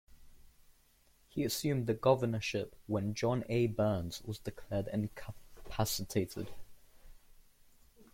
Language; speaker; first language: English; native; English